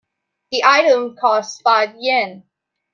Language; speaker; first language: English; native; English